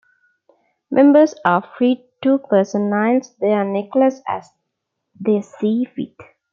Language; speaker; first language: English; non-native, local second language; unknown